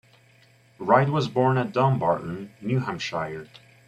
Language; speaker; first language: English; native; English